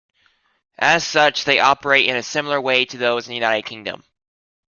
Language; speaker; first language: English; native; English